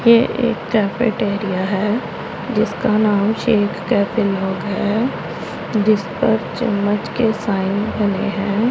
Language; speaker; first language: Hindi; non-native, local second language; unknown